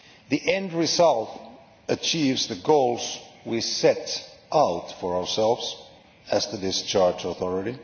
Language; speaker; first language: English; non-native, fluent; Finnish